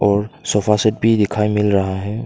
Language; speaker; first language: Hindi; non-native, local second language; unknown